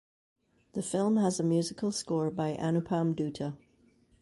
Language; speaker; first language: English; native; English